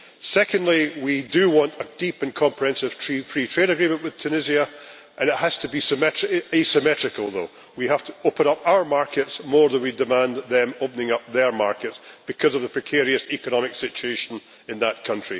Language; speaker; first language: English; native; English